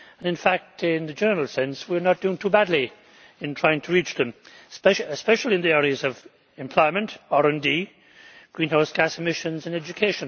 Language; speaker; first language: English; native; English